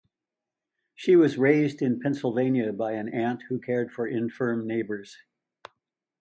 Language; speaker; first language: English; native; English